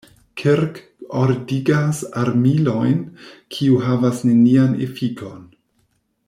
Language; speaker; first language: Esperanto; non-native, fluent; German